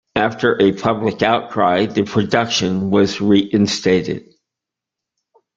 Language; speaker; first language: English; native; English